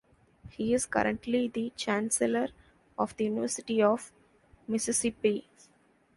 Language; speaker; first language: English; non-native, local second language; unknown